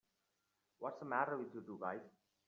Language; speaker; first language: English; non-native, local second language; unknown